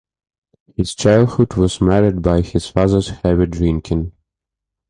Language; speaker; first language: English; native; English